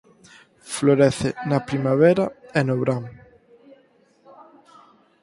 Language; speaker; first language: Galician; native; Galician